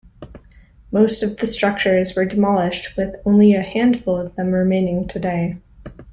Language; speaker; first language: English; native; English